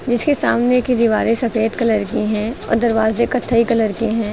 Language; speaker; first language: Hindi; native; Hindi